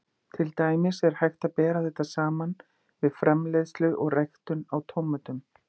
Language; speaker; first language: Icelandic; native; Icelandic